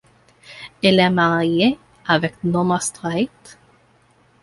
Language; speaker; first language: French; non-native, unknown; English